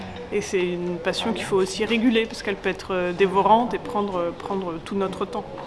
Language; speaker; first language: French; native; French